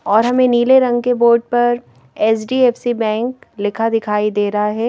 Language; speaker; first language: Hindi; native; Hindi